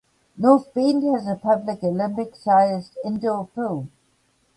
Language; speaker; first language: English; native; English